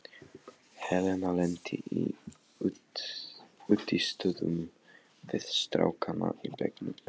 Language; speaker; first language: Icelandic; non-native, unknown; Polish